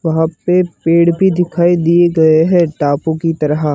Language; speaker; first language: Hindi; non-native, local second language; Gujarati